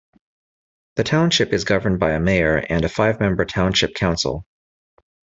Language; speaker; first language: English; native; English